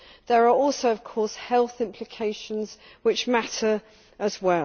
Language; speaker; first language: English; native; English